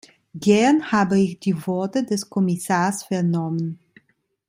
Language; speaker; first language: German; non-native, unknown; Italian